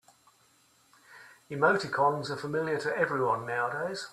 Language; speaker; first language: English; native; English